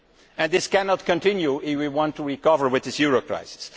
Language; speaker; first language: English; non-native, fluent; Dutch